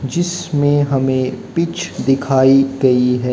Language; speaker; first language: Hindi; native; Hindi